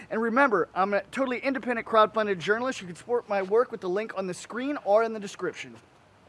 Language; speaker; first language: English; native; English